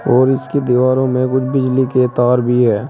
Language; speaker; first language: Hindi; native; Hindi